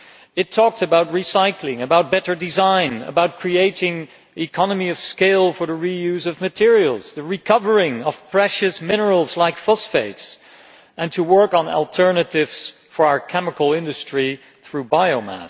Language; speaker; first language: English; non-native, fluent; Dutch